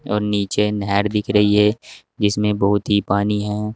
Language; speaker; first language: Hindi; native; Hindi